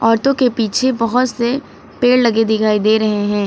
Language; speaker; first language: Hindi; native; Hindi